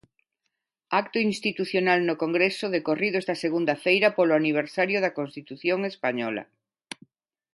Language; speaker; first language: Galician; non-native, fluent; Spanish